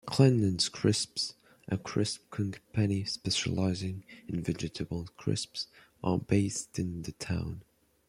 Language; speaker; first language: English; non-native, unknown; French